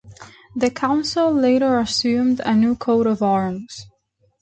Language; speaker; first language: English; non-native, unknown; Spanish